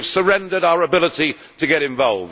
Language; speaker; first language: English; native; English